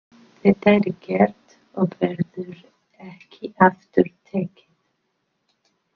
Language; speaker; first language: Icelandic; non-native, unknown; English